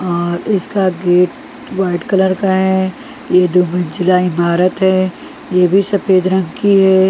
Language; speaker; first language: Hindi; non-native, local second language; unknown